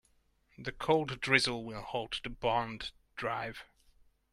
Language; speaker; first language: English; non-native, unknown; Hungarian